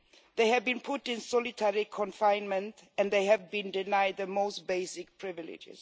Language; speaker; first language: English; non-native, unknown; Swedish